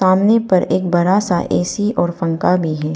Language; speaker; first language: Hindi; non-native, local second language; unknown